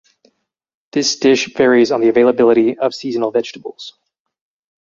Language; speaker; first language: English; native; English